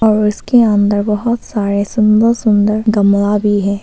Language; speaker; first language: Hindi; non-native, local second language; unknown